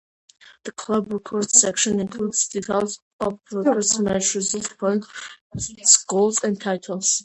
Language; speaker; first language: English; non-native, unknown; Georgian